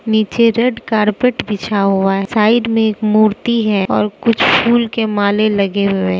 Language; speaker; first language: Hindi; non-native, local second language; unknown